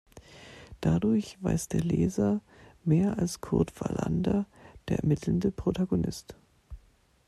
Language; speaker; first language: German; native; German